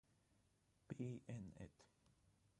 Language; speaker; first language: English; non-native, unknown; German